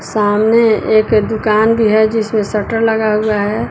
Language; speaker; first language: Hindi; native; Hindi